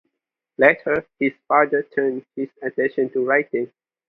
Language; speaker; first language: English; non-native, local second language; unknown